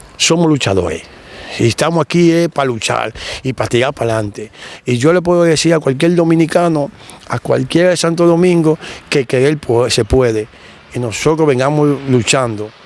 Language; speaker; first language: Spanish; native; Spanish